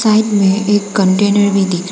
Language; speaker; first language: Hindi; non-native, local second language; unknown